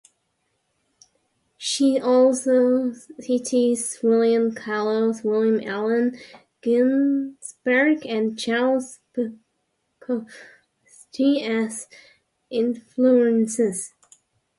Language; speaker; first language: English; native; English